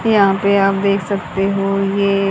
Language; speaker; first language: Hindi; native; Hindi